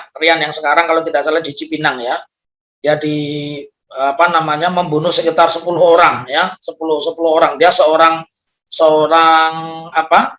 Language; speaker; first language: Indonesian; non-native, local second language; Javanese